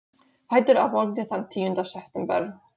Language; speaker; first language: Icelandic; non-native, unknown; Polish